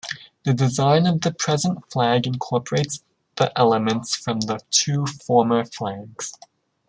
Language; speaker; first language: English; native; English